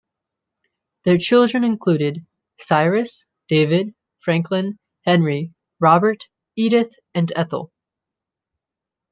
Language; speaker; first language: English; native; English